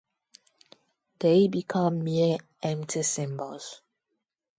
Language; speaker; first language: English; non-native, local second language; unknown